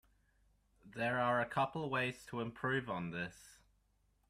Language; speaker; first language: English; native; English